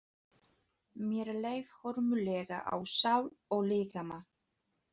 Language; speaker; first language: Icelandic; non-native, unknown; Polish